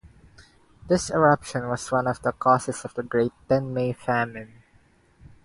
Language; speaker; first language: English; non-native, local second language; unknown